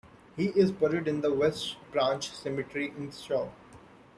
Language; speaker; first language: English; non-native, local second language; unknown